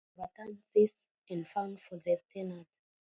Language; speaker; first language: English; non-native, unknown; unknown